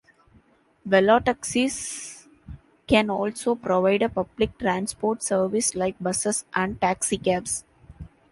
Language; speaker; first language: English; non-native, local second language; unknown